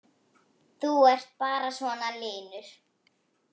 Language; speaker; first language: Icelandic; non-native, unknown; Polish